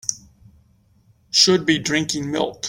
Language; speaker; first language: English; native; English